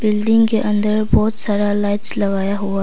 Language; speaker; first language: Hindi; non-native, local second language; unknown